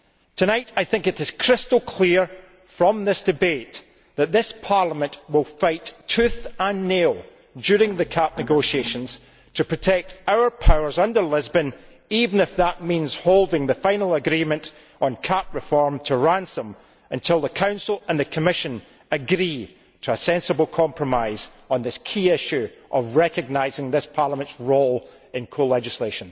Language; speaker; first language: English; native; English